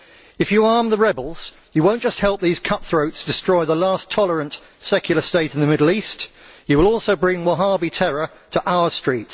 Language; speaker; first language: English; native; English